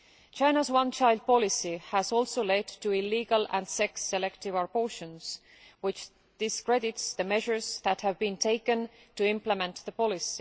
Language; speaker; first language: English; non-native, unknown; Estonian